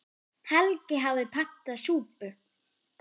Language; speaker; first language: Icelandic; non-native, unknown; German